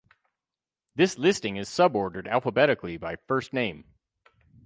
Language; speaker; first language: English; native; English